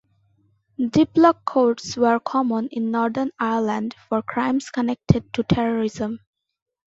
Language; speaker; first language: English; non-native, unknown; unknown